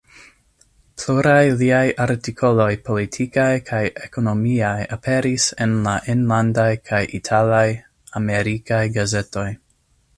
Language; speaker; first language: Esperanto; non-native, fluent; English